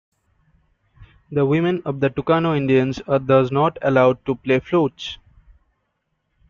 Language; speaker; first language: English; non-native, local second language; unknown